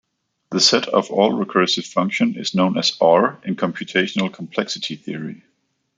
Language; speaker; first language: English; non-native, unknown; Danish